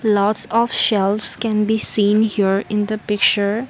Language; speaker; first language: English; non-native, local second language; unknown